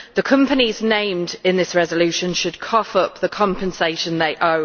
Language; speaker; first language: English; native; English